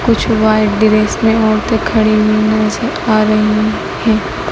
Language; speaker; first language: Hindi; native; Hindi